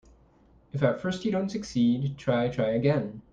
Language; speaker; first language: English; native; English